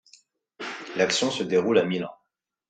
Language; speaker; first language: French; native; French